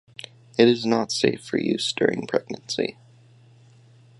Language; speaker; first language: English; native; English